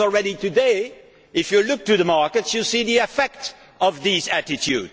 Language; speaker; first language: English; non-native, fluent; Dutch